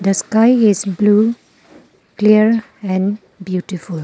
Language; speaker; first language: English; non-native, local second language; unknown